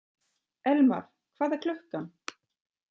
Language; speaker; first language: Icelandic; non-native, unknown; German